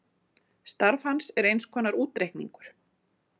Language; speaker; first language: Icelandic; native; Icelandic